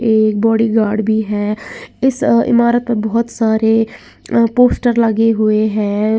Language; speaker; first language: Hindi; native; Hindi